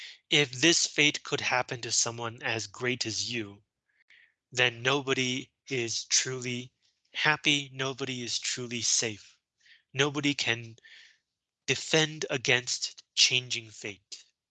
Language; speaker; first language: English; non-native, fluent; Chinese